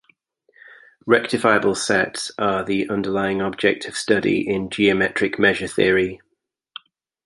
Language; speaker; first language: English; native; English